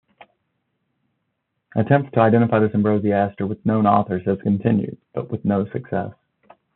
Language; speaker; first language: English; native; English